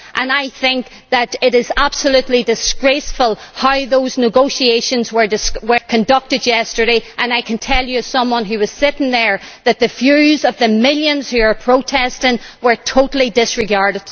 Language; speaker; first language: English; native; English